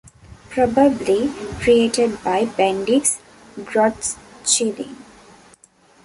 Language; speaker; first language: English; non-native, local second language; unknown